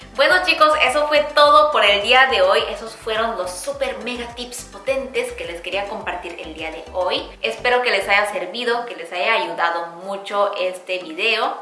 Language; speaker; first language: Spanish; non-native, fluent; Korean